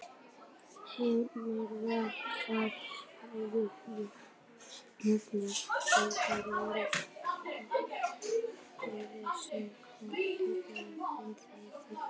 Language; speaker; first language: Icelandic; native; Icelandic